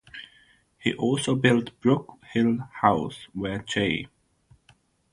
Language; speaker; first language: English; non-native, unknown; German